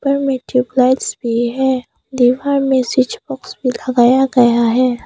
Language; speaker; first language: Hindi; non-native, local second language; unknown